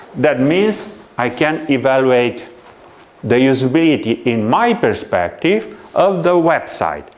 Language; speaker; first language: English; non-native, fluent; Romanian